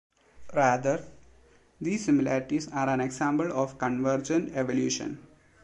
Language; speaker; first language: English; non-native, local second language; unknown